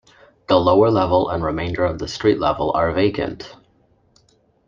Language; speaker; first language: English; native; English